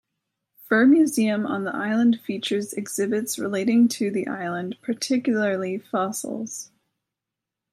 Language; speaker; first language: English; native; English